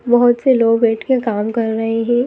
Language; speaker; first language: Hindi; native; Hindi